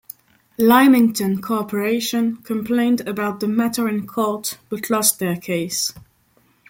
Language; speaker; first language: English; non-native, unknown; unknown